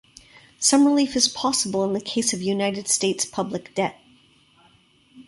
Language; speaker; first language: English; native; English